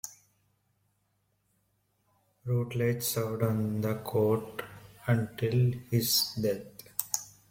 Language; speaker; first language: English; non-native, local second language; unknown